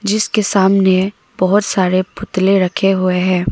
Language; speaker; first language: Hindi; non-native, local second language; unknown